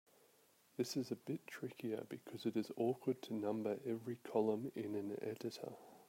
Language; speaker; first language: English; native; English